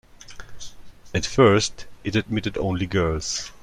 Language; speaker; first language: English; non-native, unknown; German